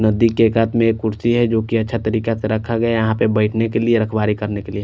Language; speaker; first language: Hindi; non-native, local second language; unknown